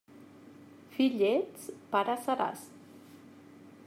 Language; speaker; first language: Catalan; native; Catalan